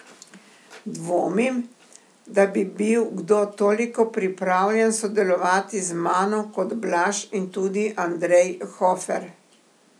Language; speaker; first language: Slovenian; native; Slovenian